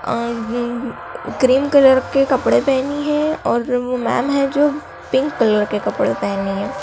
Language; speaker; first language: Hindi; native; Hindi